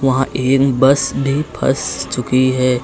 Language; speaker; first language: Hindi; native; Hindi